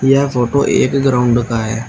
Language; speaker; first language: Hindi; native; Hindi